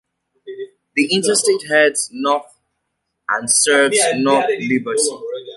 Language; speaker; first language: English; native; English